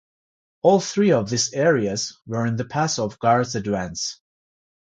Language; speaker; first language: English; non-native, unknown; Georgian